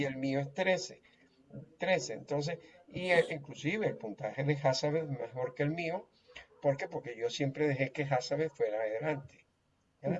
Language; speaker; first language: Spanish; native; Spanish